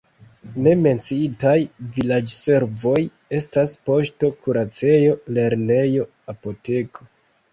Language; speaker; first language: Esperanto; non-native, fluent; Kinyarwanda